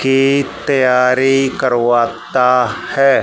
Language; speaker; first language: Hindi; native; Hindi